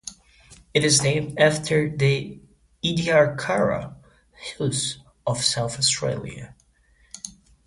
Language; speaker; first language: English; non-native, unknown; Portuguese